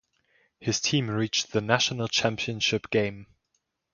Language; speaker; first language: English; non-native, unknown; German